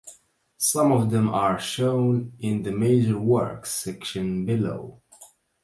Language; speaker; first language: English; non-native, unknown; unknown